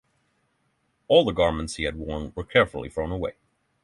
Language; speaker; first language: English; non-native, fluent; Norwegian